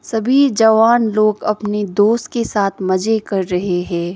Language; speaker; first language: Hindi; non-native, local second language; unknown